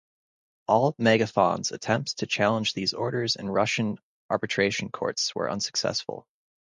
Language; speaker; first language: English; native; English